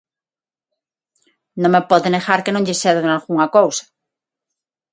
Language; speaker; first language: Galician; non-native, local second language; Spanish